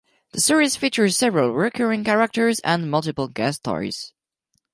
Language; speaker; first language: English; non-native, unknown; French